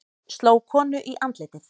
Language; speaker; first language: Icelandic; native; Icelandic